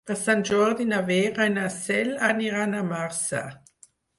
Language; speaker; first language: Catalan; non-native, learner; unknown